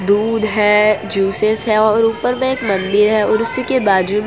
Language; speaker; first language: Hindi; non-native, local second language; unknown